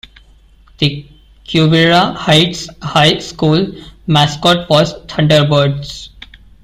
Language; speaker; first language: English; non-native, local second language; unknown